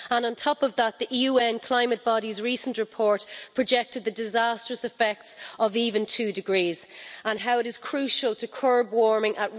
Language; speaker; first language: English; native; English